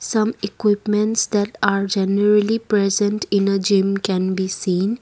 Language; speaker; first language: English; non-native, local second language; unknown